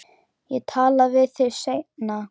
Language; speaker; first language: Icelandic; native; Icelandic